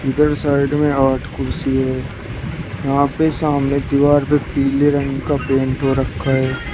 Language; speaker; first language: Hindi; native; Hindi